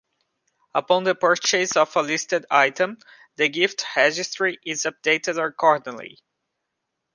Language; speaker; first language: English; non-native, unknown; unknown